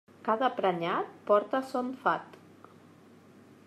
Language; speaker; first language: Catalan; native; Catalan